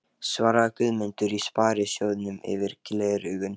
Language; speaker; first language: Icelandic; non-native, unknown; Lithuanian